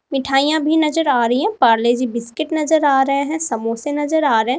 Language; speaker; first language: Hindi; native; Hindi